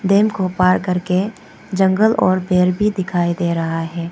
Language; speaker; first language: Hindi; non-native, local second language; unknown